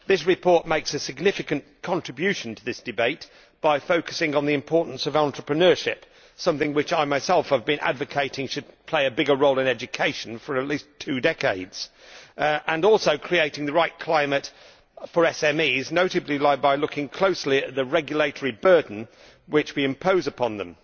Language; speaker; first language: English; native; English